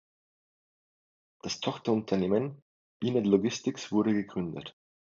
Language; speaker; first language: German; native; German